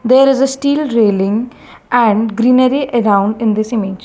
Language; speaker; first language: English; non-native, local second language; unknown